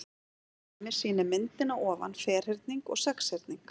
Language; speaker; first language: Icelandic; native; Icelandic